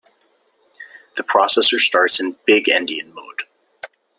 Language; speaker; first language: English; native; English